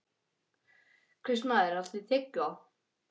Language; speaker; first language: Icelandic; non-native, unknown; English